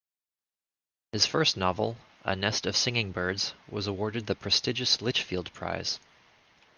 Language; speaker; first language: English; native; English